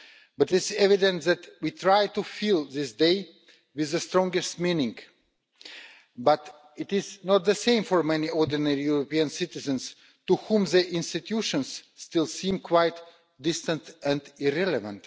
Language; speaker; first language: English; non-native, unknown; Russian